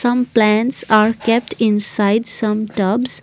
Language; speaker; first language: English; non-native, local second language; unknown